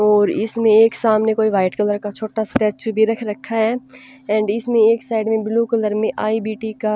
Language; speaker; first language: Hindi; non-native, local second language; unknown